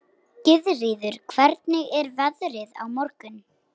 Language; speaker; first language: Icelandic; native; Icelandic